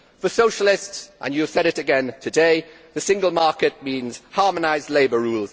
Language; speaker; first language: English; native; English